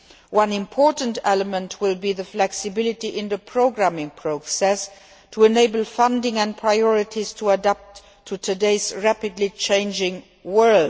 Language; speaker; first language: English; non-native, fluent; Luxembourgish